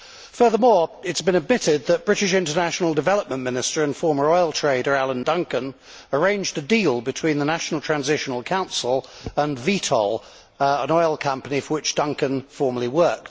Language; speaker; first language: English; native; English